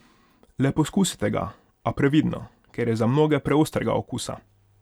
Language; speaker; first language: Slovenian; non-native, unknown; Hungarian